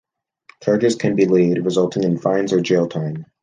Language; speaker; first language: English; native; English